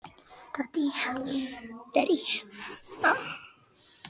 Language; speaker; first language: Icelandic; non-native, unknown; Catalan